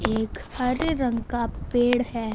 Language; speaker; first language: Hindi; non-native, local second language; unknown